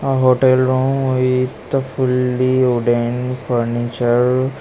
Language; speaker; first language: English; non-native, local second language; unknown